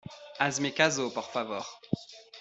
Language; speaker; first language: Spanish; non-native, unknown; French